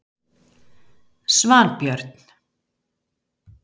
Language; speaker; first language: Icelandic; native; Icelandic